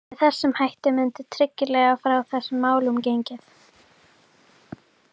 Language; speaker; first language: Icelandic; native; Icelandic